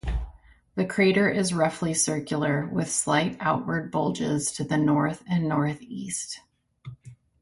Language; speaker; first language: English; native; English